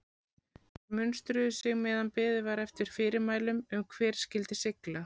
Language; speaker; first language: Icelandic; native; Icelandic